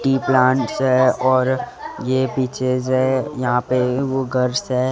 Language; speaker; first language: Hindi; native; Hindi